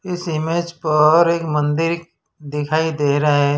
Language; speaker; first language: Hindi; non-native, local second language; Gujarati